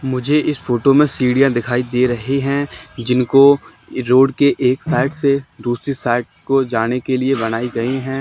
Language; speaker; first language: Hindi; native; Hindi